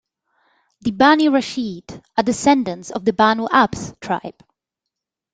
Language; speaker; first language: English; non-native, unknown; German